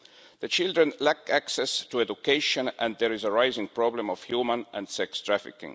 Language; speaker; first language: English; non-native, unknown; Estonian